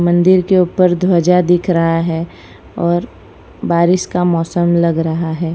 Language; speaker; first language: Hindi; non-native, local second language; Gujarati